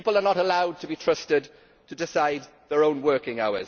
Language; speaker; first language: English; native; English